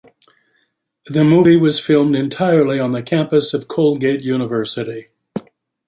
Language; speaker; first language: English; native; English